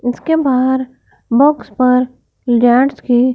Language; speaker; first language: Hindi; non-native, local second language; Punjabi